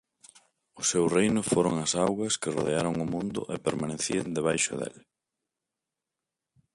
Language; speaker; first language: Galician; native; Galician